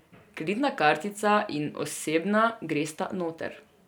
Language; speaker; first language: Slovenian; non-native, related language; Serbian